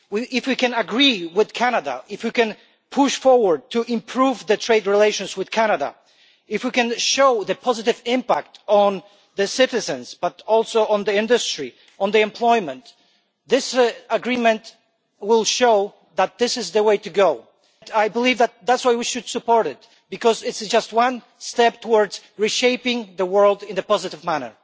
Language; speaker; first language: English; non-native, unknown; Polish